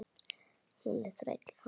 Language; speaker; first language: Icelandic; native; Icelandic